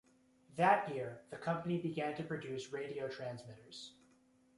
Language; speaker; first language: English; native; English